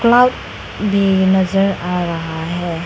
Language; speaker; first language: Hindi; non-native, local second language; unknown